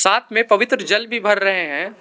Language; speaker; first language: Hindi; non-native, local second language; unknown